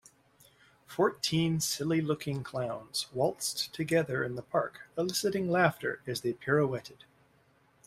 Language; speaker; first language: English; native; English